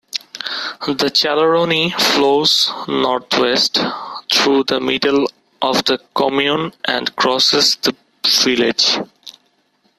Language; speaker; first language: English; non-native, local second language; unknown